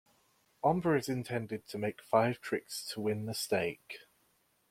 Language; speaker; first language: English; native; English